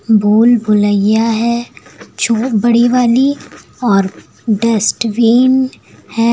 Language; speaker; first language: Hindi; native; Hindi